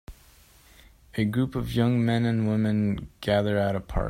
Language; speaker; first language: English; native; English